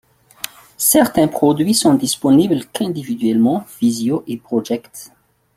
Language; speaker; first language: French; non-native, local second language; Malagasy